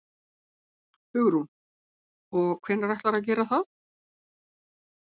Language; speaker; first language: Icelandic; native; Icelandic